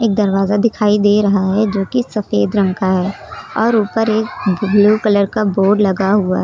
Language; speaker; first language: Hindi; native; Hindi